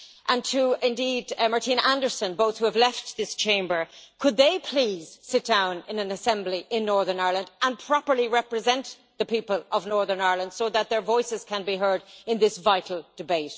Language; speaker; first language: English; native; English